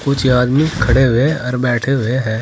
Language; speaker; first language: Hindi; native; Hindi